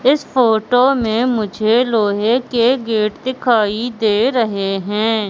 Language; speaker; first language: Hindi; native; Hindi